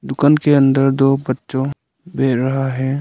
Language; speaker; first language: Hindi; non-native, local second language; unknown